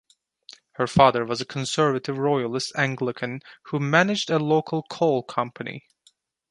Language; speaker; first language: English; non-native, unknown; Turkish